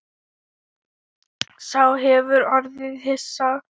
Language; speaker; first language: Icelandic; non-native, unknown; Thai